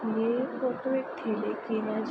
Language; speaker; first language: Hindi; native; Hindi